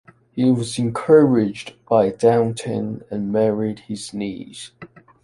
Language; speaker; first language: English; non-native, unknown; Chinese